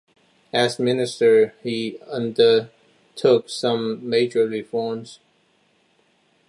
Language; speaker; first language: English; non-native, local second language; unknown